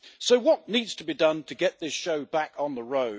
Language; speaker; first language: English; native; English